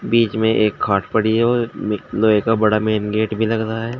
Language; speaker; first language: Hindi; native; Hindi